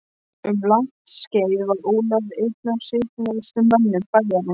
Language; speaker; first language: Icelandic; non-native, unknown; Polish